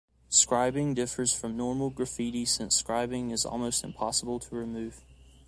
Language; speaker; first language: English; native; English